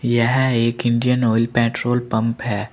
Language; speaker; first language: Hindi; native; Hindi